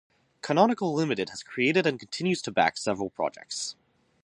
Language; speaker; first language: English; native; English